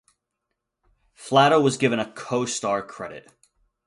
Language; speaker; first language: English; native; English